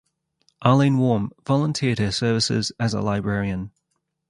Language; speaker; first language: English; native; English